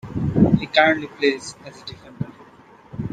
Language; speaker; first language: English; non-native, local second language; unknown